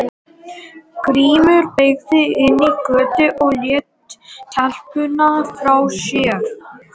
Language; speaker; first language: Icelandic; non-native, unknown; Latvian